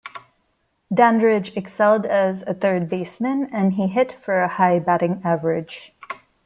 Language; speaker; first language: English; non-native, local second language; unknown